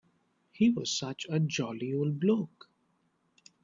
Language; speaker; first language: English; non-native, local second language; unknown